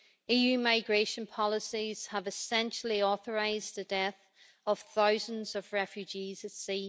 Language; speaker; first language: English; native; English